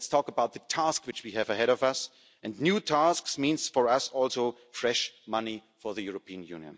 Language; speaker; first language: English; non-native, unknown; German